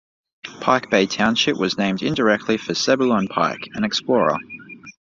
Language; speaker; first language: English; native; English